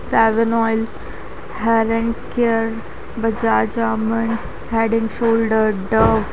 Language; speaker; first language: Hindi; native; Hindi